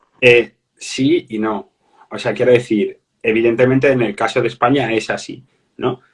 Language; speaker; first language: Spanish; native; Spanish